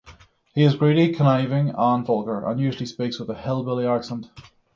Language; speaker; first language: English; native; English